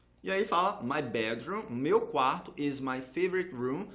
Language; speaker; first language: English; non-native, fluent; Portuguese